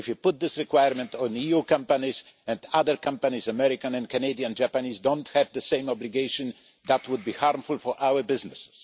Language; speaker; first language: English; non-native, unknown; Polish